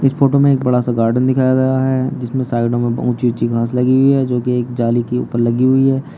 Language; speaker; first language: Hindi; native; Hindi